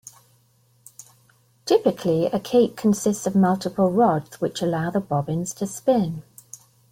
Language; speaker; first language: English; native; English